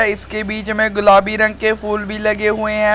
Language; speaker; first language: Hindi; native; Hindi